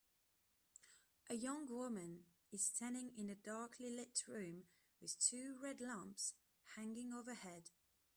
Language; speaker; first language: English; non-native, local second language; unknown